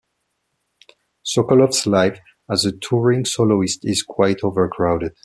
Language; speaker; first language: English; non-native, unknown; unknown